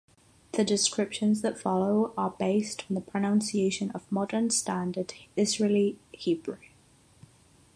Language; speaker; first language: English; non-native, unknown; Catalan